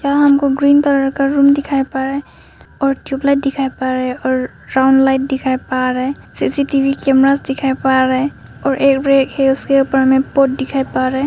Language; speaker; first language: Hindi; non-native, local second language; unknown